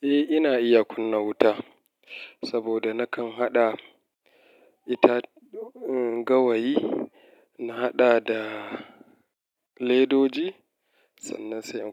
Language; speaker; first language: Hausa; native; Hausa